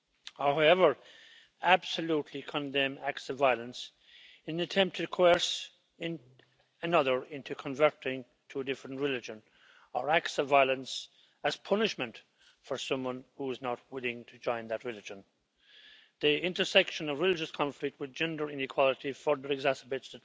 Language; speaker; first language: English; native; English